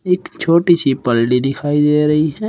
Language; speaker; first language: Hindi; native; Hindi